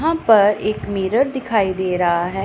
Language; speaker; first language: Hindi; non-native, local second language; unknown